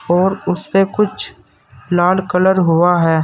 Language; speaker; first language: Hindi; native; Hindi